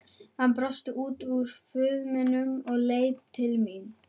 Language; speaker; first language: Icelandic; non-native, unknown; German